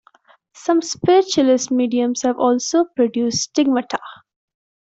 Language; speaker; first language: English; non-native, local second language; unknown